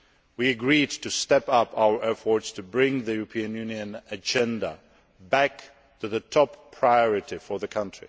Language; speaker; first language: English; non-native, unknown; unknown